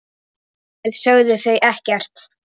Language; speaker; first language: Icelandic; non-native, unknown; Polish